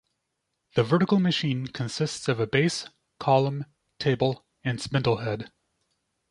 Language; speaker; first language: English; native; English